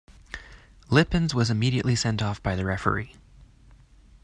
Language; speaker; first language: English; native; English